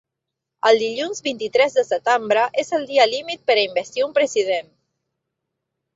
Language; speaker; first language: Catalan; non-native, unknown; Spanish